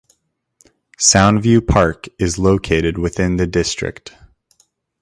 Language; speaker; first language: English; native; English